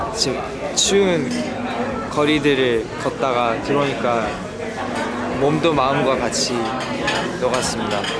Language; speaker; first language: Korean; early bilingual, heritage; Korean